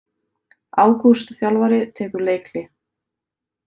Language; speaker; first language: Icelandic; native; Icelandic